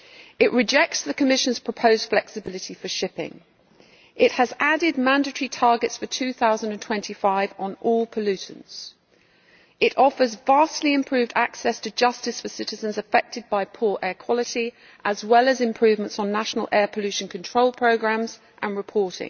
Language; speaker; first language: English; native; English